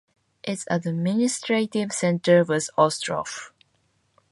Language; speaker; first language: English; non-native, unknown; Japanese